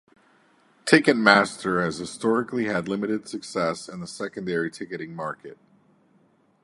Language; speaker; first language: English; native; English